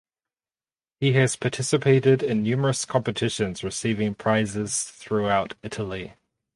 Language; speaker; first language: English; native; English